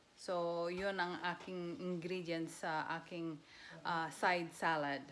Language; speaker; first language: Filipino; non-native, local second language; Pampanga